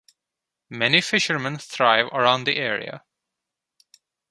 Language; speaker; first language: English; non-native, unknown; Turkish